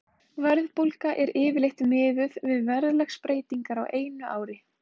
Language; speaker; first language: Icelandic; native; Icelandic